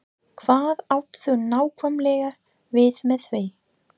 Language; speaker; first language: Icelandic; non-native, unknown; English